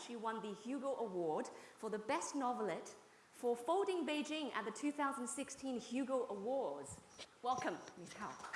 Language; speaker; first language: English; non-native, fluent; Chinese